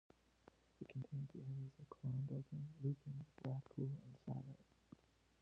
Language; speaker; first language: English; native; English